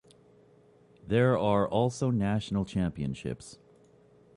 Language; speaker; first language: English; native; English